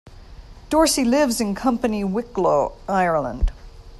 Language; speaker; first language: English; native; English